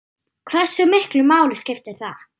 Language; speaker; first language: Icelandic; non-native, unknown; German